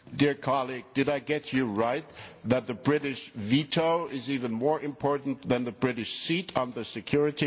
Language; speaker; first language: English; non-native, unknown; German